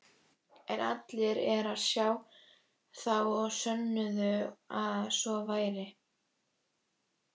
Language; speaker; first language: Icelandic; native; Icelandic